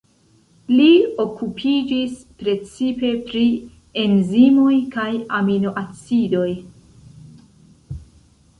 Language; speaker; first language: Esperanto; non-native, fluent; Central Kurdish